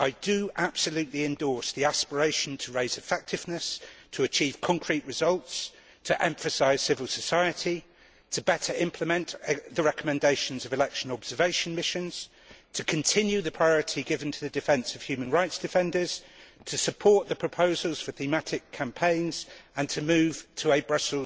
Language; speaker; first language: English; native; English